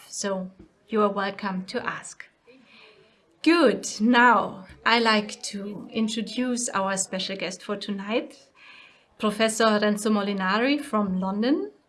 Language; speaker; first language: English; non-native, fluent; German